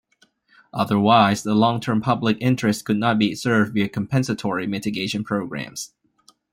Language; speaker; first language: English; non-native, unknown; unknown